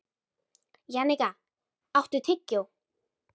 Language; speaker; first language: Icelandic; native; Icelandic